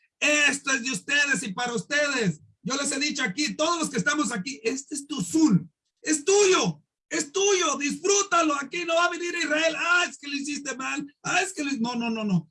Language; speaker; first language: Spanish; native; Spanish